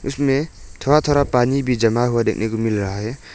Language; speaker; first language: Hindi; non-native, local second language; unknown